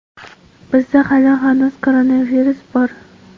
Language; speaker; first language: Uzbek; non-native, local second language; Kara-Kalpak